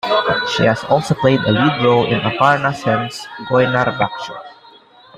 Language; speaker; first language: English; non-native, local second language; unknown